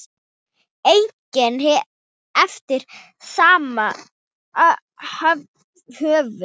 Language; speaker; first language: Icelandic; non-native, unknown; Thai